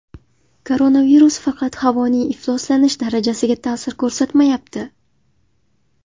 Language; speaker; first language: Uzbek; native; Uzbek